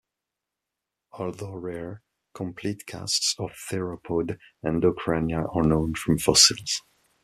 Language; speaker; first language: English; non-native, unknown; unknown